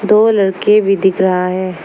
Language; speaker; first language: Hindi; non-native, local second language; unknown